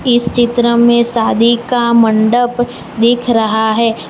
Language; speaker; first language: Hindi; non-native, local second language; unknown